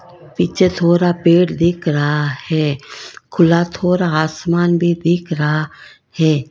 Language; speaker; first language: Hindi; non-native, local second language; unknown